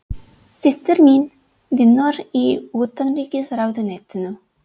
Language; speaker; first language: Icelandic; non-native, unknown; English